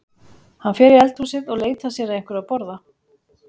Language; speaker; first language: Icelandic; native; Icelandic